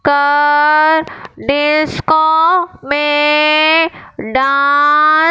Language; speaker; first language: Hindi; non-native, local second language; Punjabi